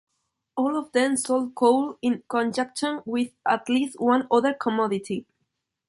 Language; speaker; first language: English; non-native, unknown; Spanish